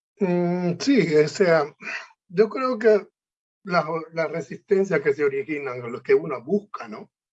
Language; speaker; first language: Spanish; native; Spanish